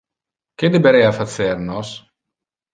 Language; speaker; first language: Interlingua; non-native, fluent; Italian